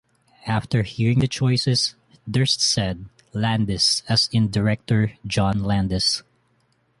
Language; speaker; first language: English; non-native, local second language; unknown